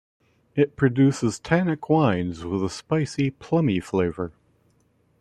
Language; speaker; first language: English; native; English